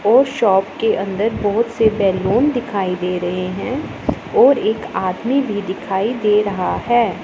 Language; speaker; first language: Hindi; non-native, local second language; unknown